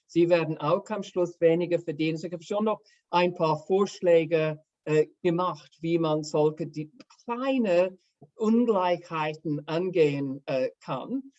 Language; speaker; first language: German; non-native, fluent; English